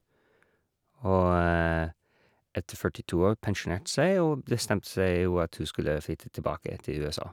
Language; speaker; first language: Norwegian; non-native, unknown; English